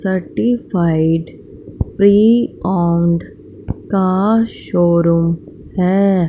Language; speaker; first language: Hindi; non-native, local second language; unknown